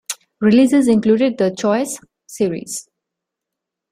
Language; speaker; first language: English; non-native, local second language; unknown